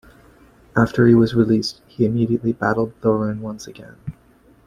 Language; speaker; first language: English; native; English